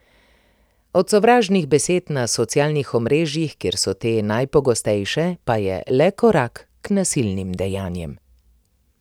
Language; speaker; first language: Slovenian; native; Slovenian